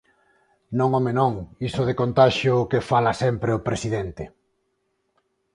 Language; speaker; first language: Galician; non-native, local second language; Spanish